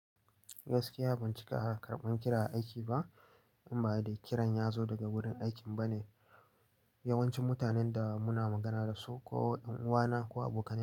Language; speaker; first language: Hausa; native; Hausa